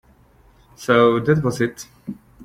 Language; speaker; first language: English; non-native, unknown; Czech